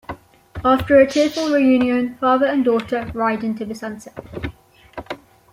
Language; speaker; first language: English; native; English